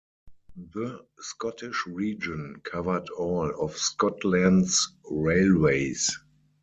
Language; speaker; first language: English; non-native, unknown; German